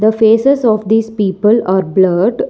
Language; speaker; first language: English; non-native, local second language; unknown